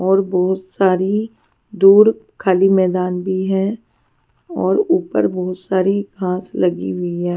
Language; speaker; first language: Hindi; non-native, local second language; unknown